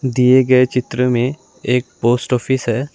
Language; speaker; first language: Hindi; non-native, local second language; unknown